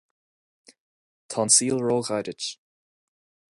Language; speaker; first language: Irish; non-native, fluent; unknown